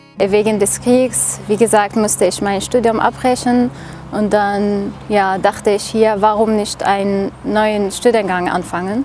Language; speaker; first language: German; non-native, fluent; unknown